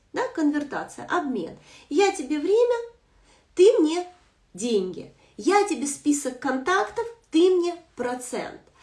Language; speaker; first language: Russian; native; Russian